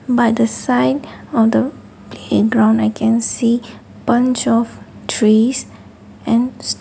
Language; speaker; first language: English; non-native, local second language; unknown